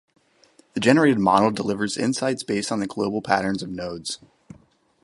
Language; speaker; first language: English; native; English